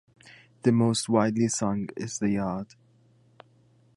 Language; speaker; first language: English; native; English